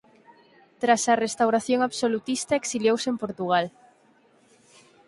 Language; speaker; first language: Galician; native; Galician